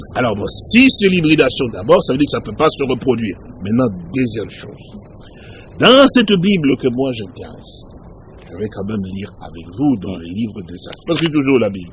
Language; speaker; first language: French; non-native, local second language; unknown